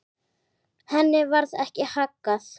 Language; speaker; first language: Icelandic; native; Icelandic